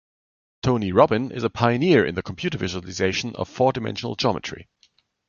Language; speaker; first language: English; non-native, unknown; German